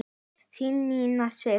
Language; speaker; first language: Icelandic; native; Icelandic